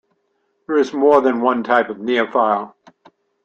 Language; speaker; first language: English; native; English